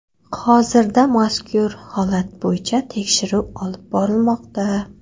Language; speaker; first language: Uzbek; non-native, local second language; Kara-Kalpak